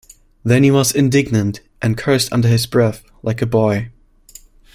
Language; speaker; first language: English; non-native, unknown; German